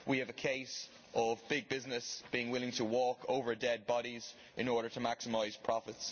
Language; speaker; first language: English; native; English